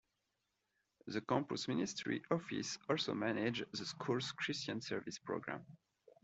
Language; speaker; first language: English; non-native, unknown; French